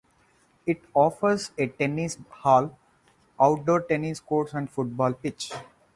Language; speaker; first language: English; non-native, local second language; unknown